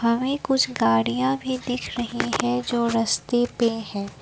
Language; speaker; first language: Hindi; non-native, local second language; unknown